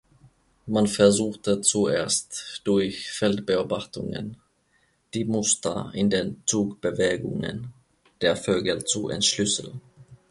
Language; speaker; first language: German; non-native, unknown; Finnish